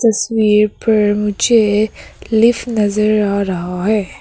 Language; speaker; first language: Hindi; non-native, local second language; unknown